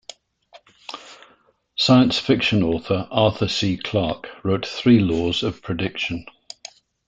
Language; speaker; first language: English; native; English